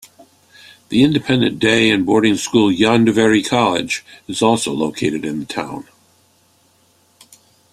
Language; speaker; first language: English; native; English